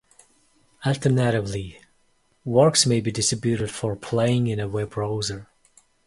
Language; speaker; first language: English; non-native, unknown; Mongolian